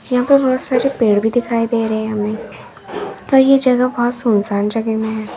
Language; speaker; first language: Hindi; native; Hindi